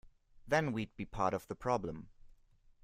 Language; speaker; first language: English; non-native, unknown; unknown